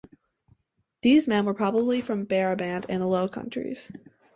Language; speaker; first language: English; native; English